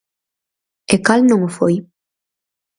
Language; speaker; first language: Galician; native; Galician